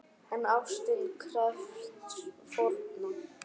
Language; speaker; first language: Icelandic; native; Icelandic